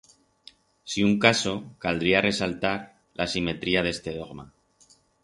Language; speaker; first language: Aragonese; non-native, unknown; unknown